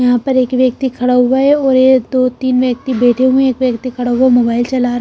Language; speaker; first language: Hindi; non-native, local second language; Punjabi